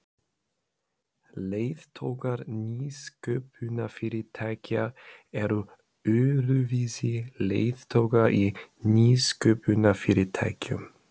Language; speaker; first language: Icelandic; non-native, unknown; German